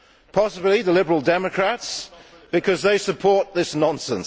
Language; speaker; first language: English; native; English